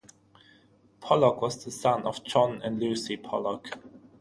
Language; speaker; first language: English; non-native, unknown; German